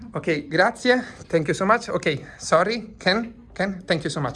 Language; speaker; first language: English; non-native, learner; Italian